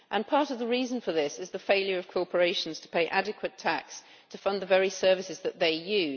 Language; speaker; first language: English; native; English